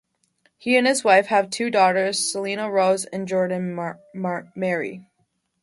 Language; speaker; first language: English; native; English